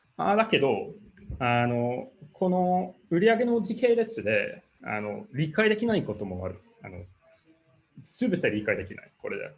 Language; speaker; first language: Japanese; non-native, fluent; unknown